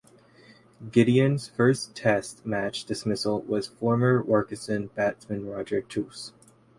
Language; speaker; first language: English; native; English